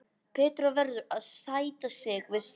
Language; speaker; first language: Icelandic; non-native, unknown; English